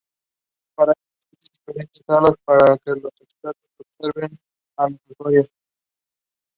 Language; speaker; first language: English; non-native, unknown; Spanish